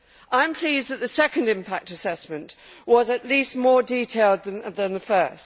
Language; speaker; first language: English; native; English